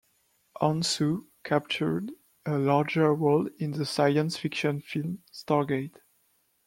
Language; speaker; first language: English; non-native, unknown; French